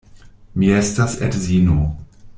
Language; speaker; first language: Esperanto; non-native, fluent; German